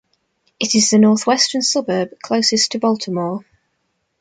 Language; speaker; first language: English; native; English